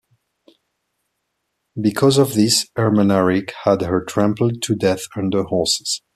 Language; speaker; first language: English; non-native, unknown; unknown